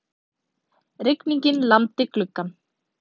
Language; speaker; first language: Icelandic; native; Icelandic